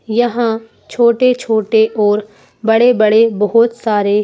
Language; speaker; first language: Hindi; native; Hindi